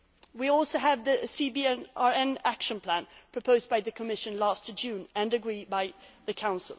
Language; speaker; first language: English; non-native, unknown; Swedish